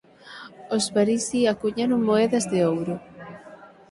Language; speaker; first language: Galician; native; Galician